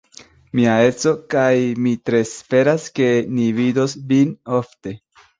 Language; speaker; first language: Esperanto; non-native, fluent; Spanish